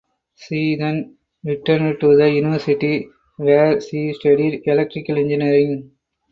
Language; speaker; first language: English; non-native, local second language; Tamil